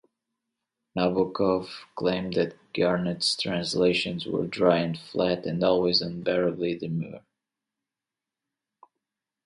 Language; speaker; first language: English; native; English